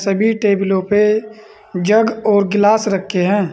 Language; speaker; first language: Hindi; native; Hindi